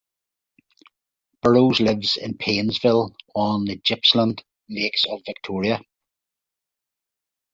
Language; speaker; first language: English; native; English